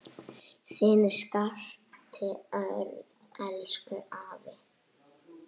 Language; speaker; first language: Icelandic; native; Icelandic